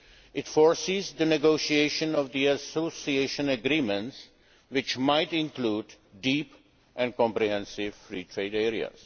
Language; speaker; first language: English; non-native, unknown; Czech